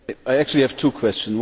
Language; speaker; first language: English; non-native, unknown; German